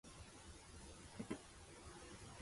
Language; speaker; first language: Spanish; non-native, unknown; Chinese